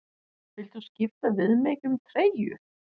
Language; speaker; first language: Icelandic; non-native, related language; Danish